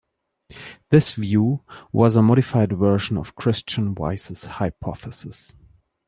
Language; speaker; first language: English; non-native, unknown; German